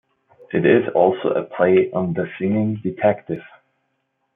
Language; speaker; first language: English; non-native, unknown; German